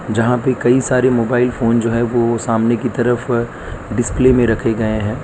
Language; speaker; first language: Hindi; non-native, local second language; Gujarati